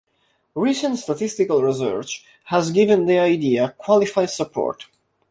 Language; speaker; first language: English; non-native, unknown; Italian